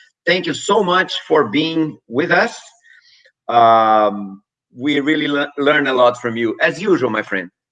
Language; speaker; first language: English; non-native, fluent; Portuguese